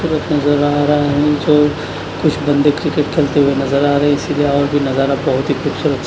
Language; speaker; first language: Hindi; non-native, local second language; Punjabi